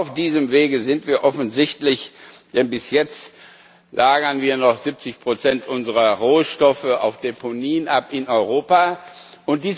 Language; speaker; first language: German; non-native, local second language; Luxembourgish